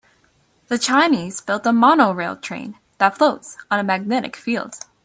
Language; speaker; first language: English; native; English